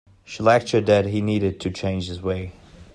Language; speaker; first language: English; non-native, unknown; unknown